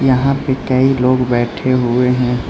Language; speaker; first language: Hindi; non-native, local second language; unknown